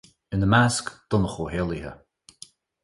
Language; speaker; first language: Irish; native; Irish